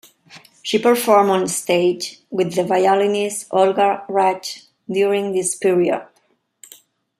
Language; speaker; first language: English; non-native, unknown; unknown